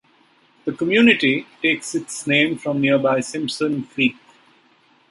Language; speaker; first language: English; non-native, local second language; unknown